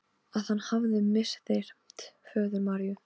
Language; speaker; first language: Icelandic; non-native, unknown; Polish